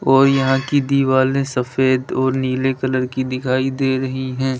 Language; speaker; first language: Hindi; native; Hindi